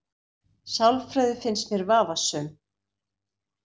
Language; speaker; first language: Icelandic; native; Icelandic